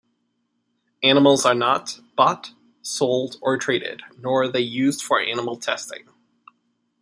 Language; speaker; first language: English; native; English